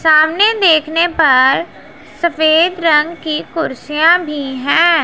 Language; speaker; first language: Hindi; non-native, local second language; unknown